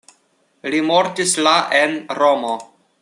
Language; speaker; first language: Esperanto; non-native, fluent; Russian